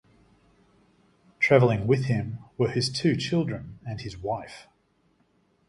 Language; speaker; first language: English; native; English